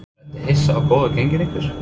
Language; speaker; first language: Icelandic; non-native, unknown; English